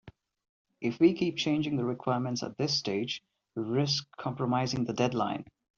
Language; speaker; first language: English; non-native, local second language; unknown